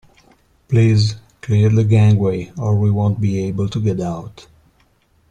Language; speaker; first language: English; non-native, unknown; Italian